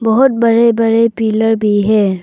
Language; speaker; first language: Hindi; early bilingual, other home language; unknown